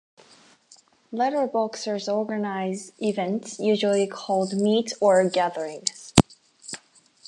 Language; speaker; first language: English; non-native, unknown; Japanese